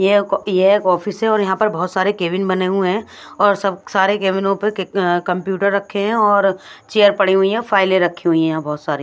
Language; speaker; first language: Hindi; non-native, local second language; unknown